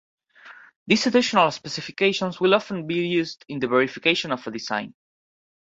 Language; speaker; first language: English; non-native, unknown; Spanish